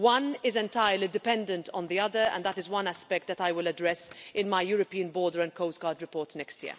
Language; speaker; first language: English; non-native, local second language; Maltese